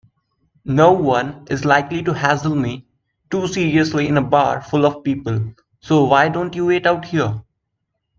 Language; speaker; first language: English; non-native, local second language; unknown